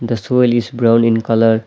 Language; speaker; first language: English; non-native, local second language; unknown